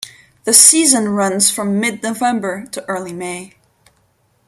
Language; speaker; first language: English; non-native, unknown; French